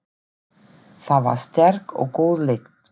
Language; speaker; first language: Icelandic; non-native, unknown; German